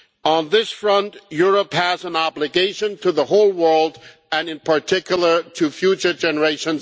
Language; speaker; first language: English; non-native, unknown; German